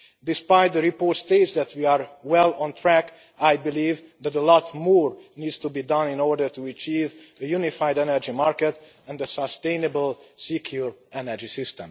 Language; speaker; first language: English; non-native, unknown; Hungarian